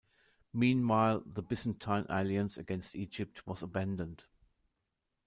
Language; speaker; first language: English; non-native, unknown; German